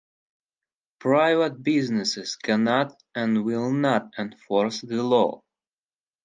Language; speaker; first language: English; non-native, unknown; Russian